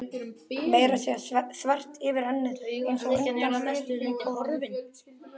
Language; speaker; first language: Icelandic; native; Icelandic